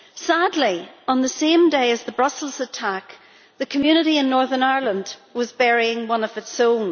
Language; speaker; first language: English; native; English